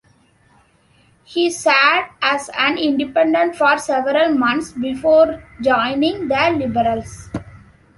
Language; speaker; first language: English; non-native, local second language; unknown